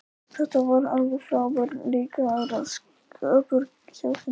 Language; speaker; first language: Icelandic; non-native, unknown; Polish